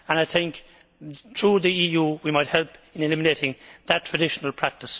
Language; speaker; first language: English; native; English